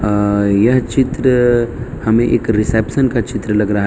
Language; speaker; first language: Hindi; non-native, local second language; Gujarati